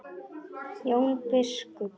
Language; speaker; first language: Icelandic; non-native, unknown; Polish